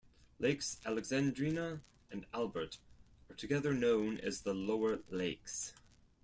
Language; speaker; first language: English; non-native, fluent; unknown